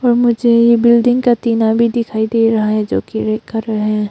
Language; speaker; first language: Hindi; early bilingual, other home language; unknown